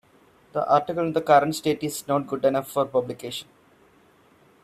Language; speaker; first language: English; non-native, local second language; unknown